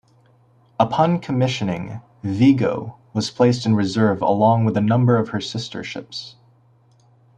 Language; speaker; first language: English; native; English